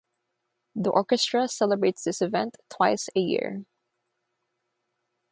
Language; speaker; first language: English; non-native, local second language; Filipino